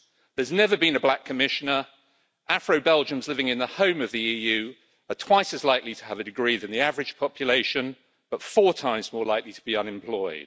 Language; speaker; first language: English; native; English